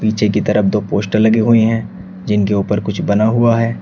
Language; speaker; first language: Hindi; native; Hindi